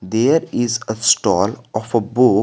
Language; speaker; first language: English; non-native, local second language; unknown